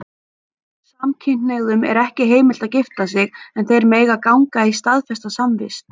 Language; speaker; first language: Icelandic; native; Icelandic